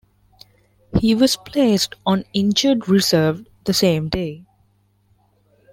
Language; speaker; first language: English; non-native, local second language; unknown